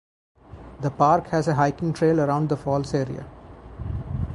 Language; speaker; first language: English; non-native, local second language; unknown